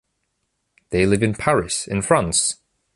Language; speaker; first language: English; native; English